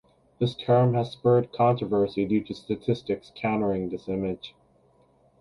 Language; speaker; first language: English; native; English